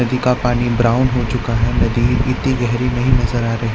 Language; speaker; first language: Hindi; non-native, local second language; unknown